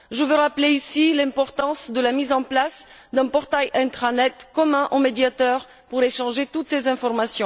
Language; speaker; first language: French; non-native, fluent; Bulgarian